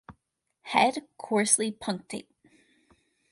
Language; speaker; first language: English; native; English